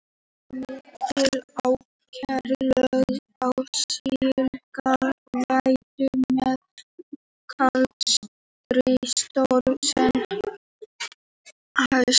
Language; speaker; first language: Icelandic; native; Icelandic